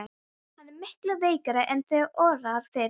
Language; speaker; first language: Icelandic; non-native, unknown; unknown